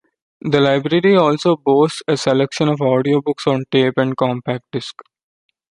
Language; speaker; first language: English; non-native, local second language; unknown